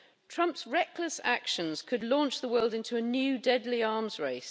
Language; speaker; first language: English; native; English